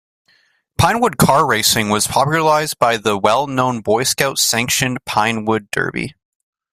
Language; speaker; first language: English; native; English